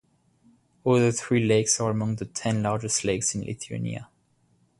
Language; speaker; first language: English; non-native, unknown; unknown